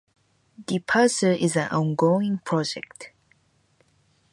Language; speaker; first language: English; non-native, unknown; Japanese